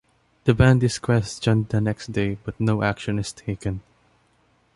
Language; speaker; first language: English; non-native, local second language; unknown